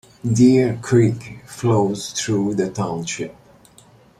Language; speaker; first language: English; native; English